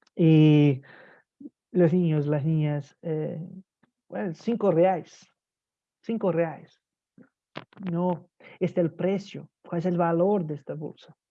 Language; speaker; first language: Spanish; non-native, fluent; Portuguese